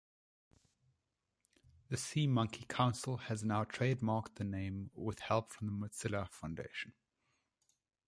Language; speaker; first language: English; non-native, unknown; German